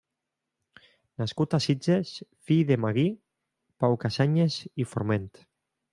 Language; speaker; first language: Catalan; non-native, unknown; Spanish